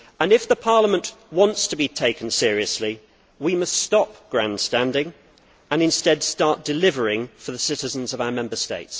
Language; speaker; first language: English; native; English